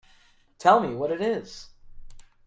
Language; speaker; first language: English; native; English